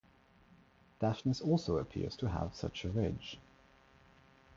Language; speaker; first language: English; non-native, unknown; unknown